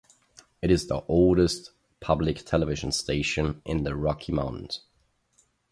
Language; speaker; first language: English; non-native, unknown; German